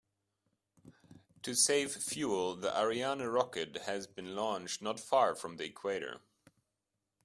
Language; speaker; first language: English; non-native, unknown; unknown